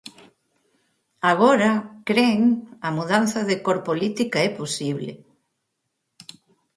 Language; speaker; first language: Galician; native; Galician